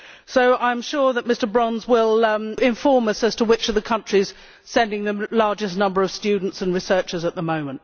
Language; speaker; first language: English; native; English